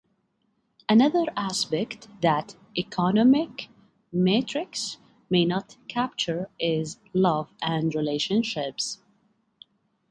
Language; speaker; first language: English; native; English